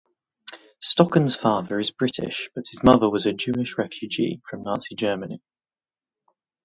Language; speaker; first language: English; native; English